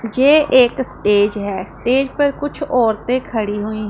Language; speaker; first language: Hindi; non-native, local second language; Punjabi